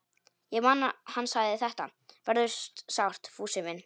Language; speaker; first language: Icelandic; non-native, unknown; Polish